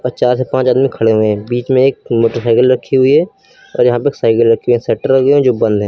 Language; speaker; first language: Hindi; native; Hindi